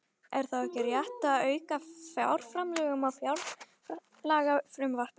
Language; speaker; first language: Icelandic; native; Icelandic